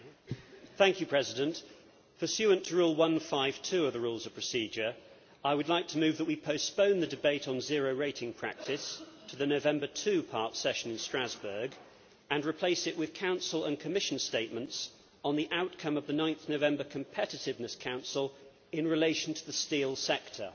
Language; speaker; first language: English; native; English